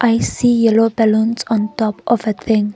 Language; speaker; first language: English; non-native, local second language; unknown